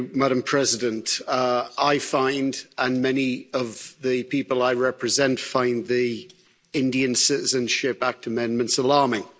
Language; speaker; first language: English; native; English